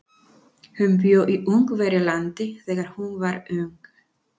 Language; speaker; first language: Icelandic; non-native, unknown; Spanish